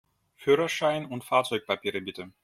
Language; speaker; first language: German; non-native, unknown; Russian